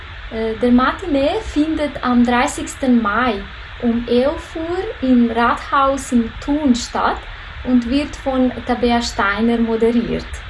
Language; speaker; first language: German; non-native, fluent; Macedonian